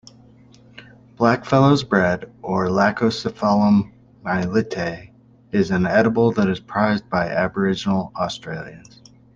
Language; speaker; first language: English; native; English